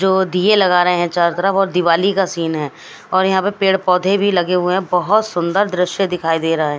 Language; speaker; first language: Hindi; native; Hindi